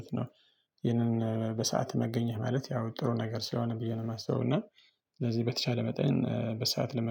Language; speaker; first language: Amharic; non-native, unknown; Tigrinya